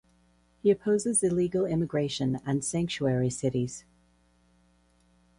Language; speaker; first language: English; native; English